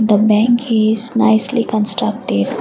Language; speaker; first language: English; non-native, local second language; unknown